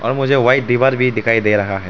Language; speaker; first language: Hindi; non-native, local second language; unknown